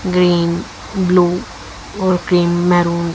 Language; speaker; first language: Hindi; native; Hindi